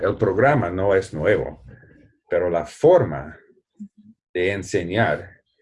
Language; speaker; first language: Spanish; non-native, fluent; English